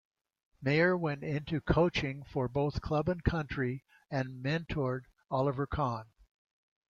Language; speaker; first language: English; native; English